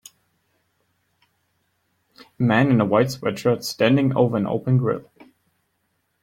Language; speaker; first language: English; non-native, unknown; German